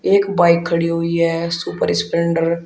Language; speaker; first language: Hindi; native; Hindi